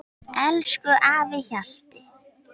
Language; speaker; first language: Icelandic; native; Icelandic